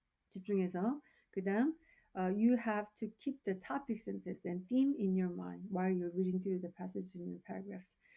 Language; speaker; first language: English; non-native, fluent; Korean